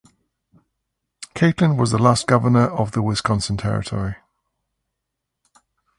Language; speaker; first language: English; native; English